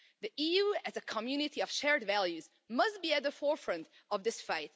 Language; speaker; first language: English; non-native, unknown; Hungarian